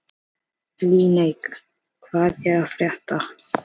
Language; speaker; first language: Icelandic; non-native, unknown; Filipino